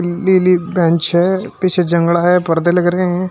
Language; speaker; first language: Hindi; native; Hindi